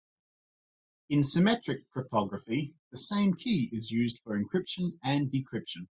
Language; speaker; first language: English; native; English